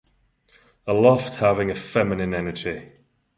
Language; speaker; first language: English; non-native, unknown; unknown